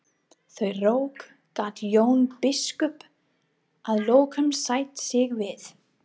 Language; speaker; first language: Icelandic; non-native, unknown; English